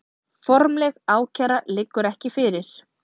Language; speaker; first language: Icelandic; native; Icelandic